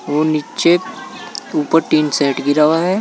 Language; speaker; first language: Hindi; native; Hindi